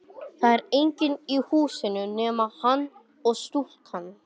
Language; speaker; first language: Icelandic; non-native, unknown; English